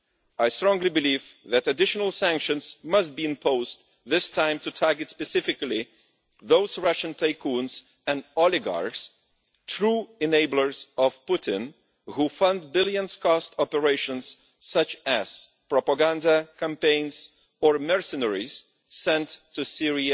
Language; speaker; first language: English; non-native, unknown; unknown